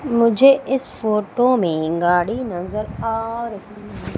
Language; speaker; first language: Hindi; native; Hindi